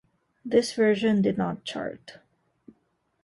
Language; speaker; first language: English; non-native, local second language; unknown